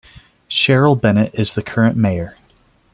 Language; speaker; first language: English; non-native, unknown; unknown